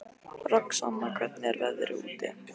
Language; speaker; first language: Icelandic; non-native, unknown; Lithuanian